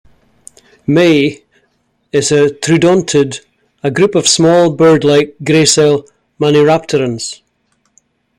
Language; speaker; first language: English; native; English